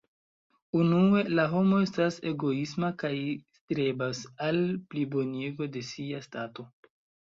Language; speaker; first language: Esperanto; non-native, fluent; Chinese